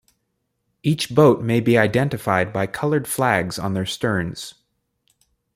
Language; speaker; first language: English; native; English